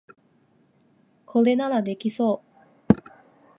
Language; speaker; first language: Japanese; non-native, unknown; Chinese